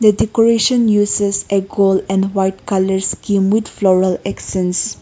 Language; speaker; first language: English; non-native, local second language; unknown